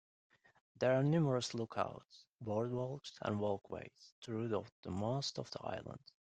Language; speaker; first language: English; non-native, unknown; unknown